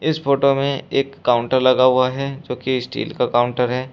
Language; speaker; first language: Hindi; native; Hindi